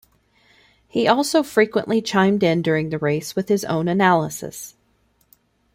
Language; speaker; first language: English; native; English